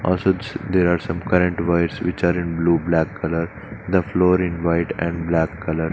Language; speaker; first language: English; non-native, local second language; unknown